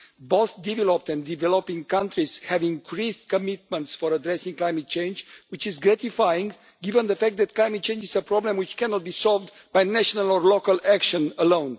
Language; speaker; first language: English; non-native, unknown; Romanian